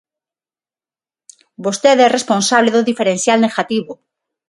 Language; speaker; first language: Galician; non-native, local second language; Spanish